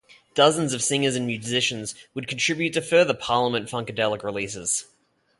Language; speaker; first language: English; native; English